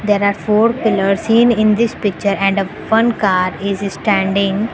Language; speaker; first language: English; non-native, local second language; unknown